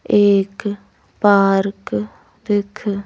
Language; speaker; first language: Hindi; native; Hindi